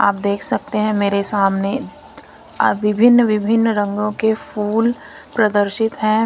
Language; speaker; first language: Hindi; non-native, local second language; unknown